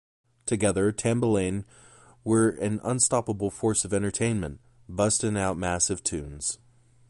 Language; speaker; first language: English; native; English